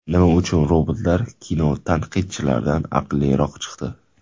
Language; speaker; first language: Uzbek; native; Uzbek